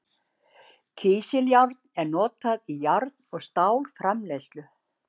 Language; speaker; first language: Icelandic; native; Icelandic